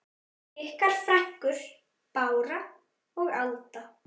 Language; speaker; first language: Icelandic; native; Icelandic